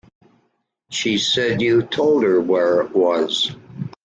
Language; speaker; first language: English; native; English